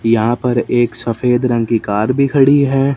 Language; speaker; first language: Hindi; non-native, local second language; Punjabi